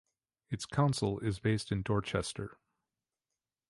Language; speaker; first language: English; native; English